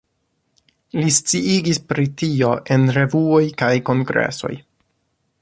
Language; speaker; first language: Esperanto; non-native, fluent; English